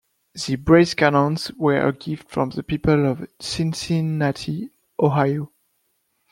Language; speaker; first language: English; non-native, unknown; French